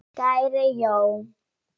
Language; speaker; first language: Icelandic; non-native, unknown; Polish